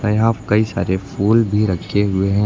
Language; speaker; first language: Hindi; native; Hindi